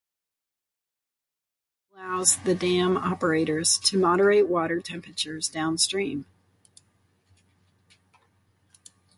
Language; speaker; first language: English; native; English